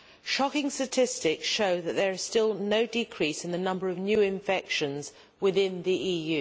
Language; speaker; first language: English; native; English